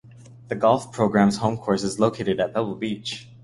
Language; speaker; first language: English; native; English